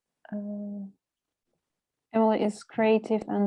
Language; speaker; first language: English; non-native, learner; Turkish